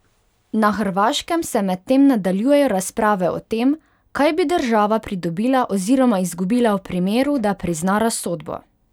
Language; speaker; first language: Slovenian; non-native, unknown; Hungarian